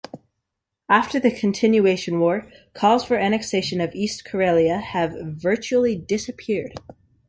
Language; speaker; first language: English; native; English